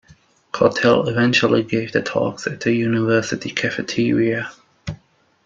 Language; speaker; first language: English; non-native, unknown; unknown